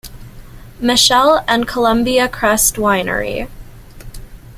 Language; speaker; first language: English; native; English